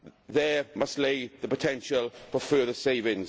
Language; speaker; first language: English; native; English